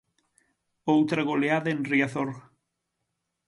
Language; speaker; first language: Galician; native; Galician